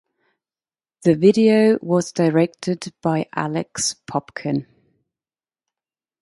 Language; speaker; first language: English; non-native, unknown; German